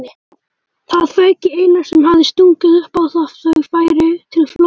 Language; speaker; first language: Icelandic; native; Icelandic